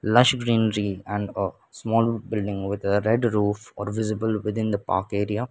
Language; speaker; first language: English; non-native, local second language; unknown